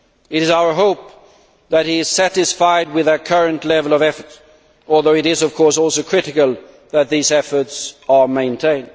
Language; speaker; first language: English; non-native, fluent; Swedish